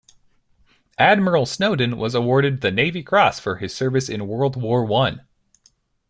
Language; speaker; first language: English; native; English